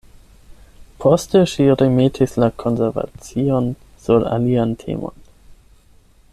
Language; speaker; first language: Esperanto; non-native, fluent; German